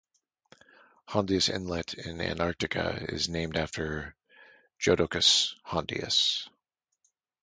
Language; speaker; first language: English; native; English